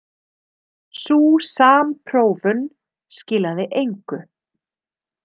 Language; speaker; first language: Icelandic; native; Icelandic